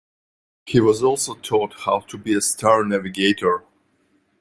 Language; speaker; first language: English; non-native, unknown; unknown